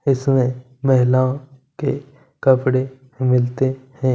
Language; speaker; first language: Hindi; non-native, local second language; Punjabi